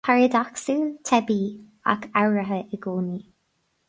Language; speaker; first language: Irish; non-native, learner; English